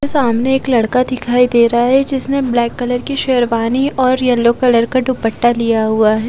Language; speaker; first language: Hindi; non-native, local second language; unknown